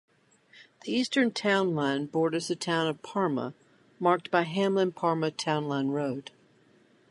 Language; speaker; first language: English; native; English